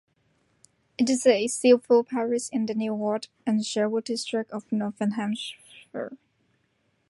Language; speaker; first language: English; non-native, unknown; Cantonese